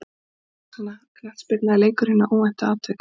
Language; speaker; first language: Icelandic; native; Icelandic